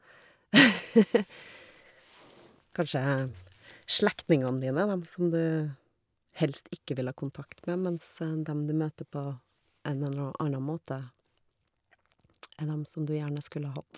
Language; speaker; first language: Norwegian; native; Norwegian